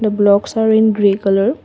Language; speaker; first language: English; non-native, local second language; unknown